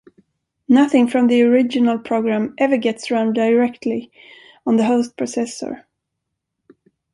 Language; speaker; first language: English; non-native, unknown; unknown